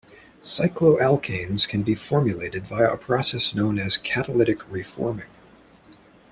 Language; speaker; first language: English; native; English